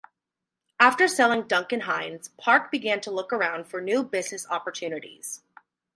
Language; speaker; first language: English; native; English